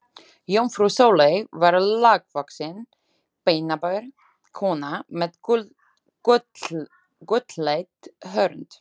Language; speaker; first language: Icelandic; non-native, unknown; Slovak